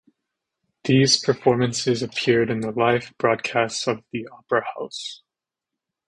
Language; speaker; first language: English; native; English